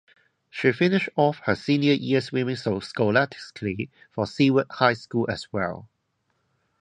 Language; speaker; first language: English; non-native, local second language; Cantonese